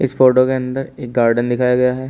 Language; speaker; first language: Hindi; native; Hindi